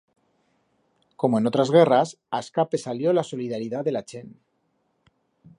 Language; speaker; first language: Aragonese; native; Aragonese